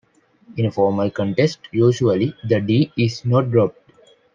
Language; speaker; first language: English; non-native, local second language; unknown